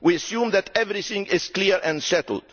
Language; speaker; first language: English; non-native, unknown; Romanian